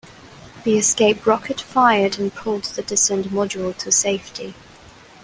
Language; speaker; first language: English; non-native, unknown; Cantonese